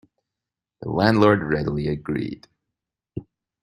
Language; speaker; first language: English; native; English